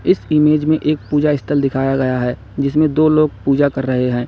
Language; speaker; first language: Hindi; native; Hindi